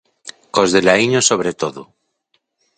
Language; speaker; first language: Galician; native; Galician